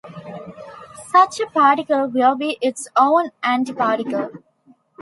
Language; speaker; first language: English; non-native, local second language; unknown